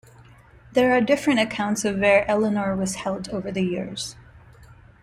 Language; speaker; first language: English; non-native, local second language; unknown